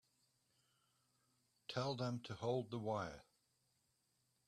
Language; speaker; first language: English; native; English